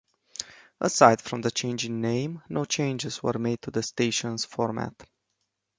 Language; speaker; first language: English; non-native, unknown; Romanian